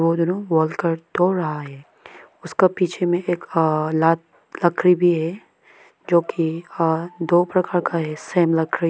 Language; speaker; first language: Hindi; non-native, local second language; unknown